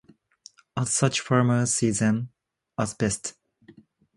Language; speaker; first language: English; non-native, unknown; Japanese